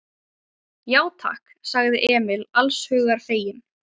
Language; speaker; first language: Icelandic; non-native, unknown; Ukrainian